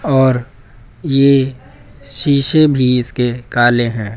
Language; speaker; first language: Hindi; native; Hindi